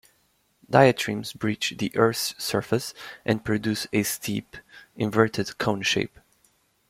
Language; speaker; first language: English; native; English